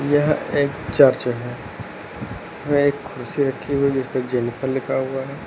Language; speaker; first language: Hindi; native; Hindi